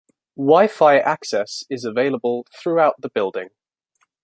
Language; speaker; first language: English; native; English